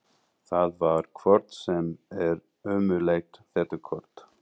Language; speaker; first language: Icelandic; non-native, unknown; English